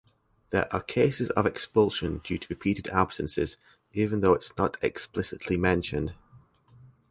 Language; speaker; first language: English; native; English